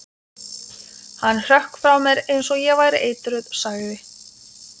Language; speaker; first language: Icelandic; non-native, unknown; Lithuanian